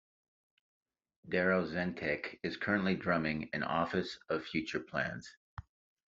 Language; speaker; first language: English; native; English